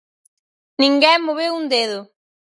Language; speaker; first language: Galician; native; Galician